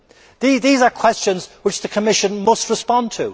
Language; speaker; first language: English; native; English